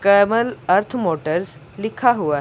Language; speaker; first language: Hindi; non-native, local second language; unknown